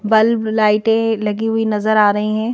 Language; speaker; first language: Hindi; native; Hindi